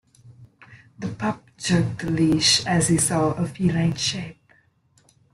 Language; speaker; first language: English; non-native, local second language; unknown